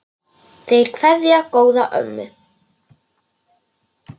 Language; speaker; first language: Icelandic; non-native, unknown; Polish